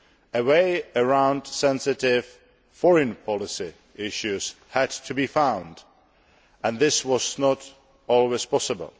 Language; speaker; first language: English; non-native, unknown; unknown